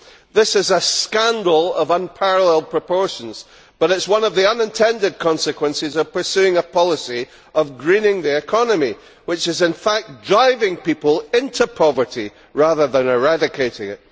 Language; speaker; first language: English; native; English